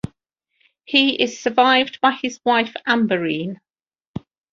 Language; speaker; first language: English; native; English